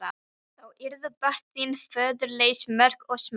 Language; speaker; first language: Icelandic; non-native, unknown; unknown